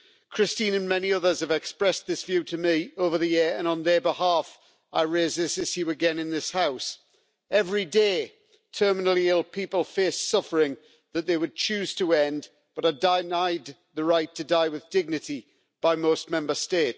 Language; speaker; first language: English; native; English